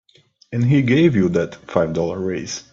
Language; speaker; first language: English; native; English